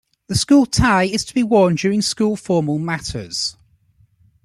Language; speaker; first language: English; native; English